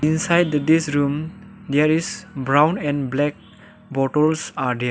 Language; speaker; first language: English; non-native, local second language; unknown